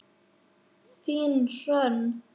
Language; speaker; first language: Icelandic; native; Icelandic